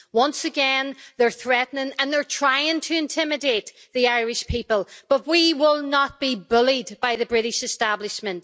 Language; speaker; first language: English; native; English